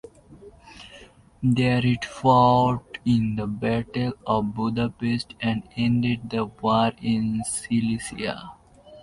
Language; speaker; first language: English; non-native, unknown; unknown